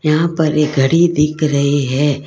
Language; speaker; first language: Hindi; non-native, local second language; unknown